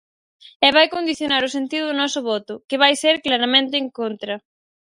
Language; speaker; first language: Galician; native; Galician